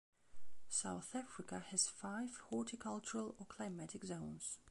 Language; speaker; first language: English; non-native, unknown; Belarusian